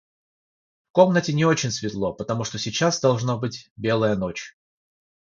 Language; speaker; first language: Russian; non-native, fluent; Georgian